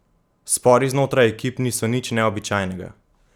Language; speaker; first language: Slovenian; native; Slovenian